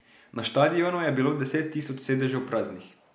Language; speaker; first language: Slovenian; native; Slovenian